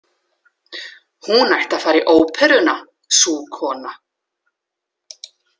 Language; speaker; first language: Icelandic; native; Icelandic